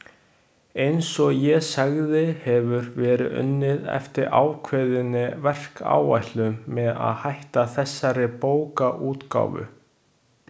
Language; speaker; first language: Icelandic; non-native, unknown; Chinese